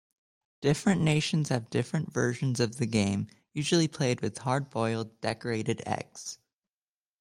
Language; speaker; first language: English; native; English